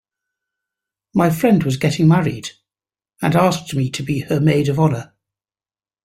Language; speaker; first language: English; native; English